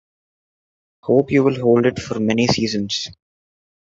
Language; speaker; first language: English; non-native, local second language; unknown